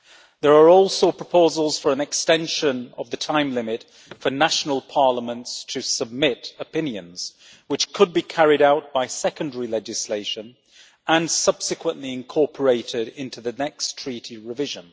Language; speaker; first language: English; native; English